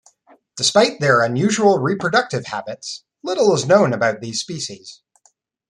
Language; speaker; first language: English; native; English